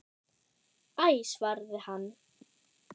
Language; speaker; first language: Icelandic; non-native, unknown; German